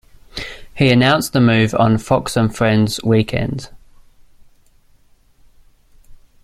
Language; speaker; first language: English; native; English